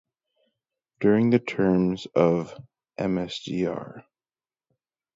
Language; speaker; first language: English; native; English